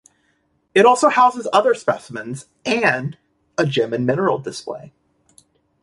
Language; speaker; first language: English; native; English